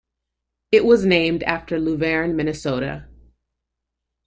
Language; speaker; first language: English; native; English